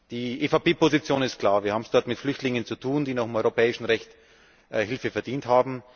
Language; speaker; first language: German; native; German